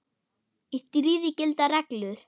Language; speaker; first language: Icelandic; non-native, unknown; German